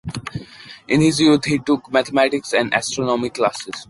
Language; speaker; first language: English; non-native, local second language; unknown